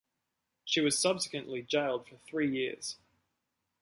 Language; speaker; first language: English; native; English